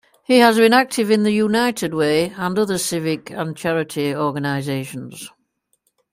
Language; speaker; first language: English; native; English